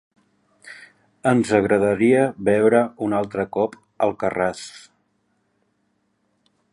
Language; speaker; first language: Catalan; native; Catalan